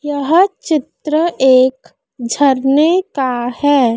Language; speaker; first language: Hindi; native; Hindi